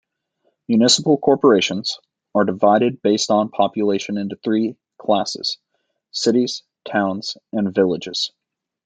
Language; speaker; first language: English; native; English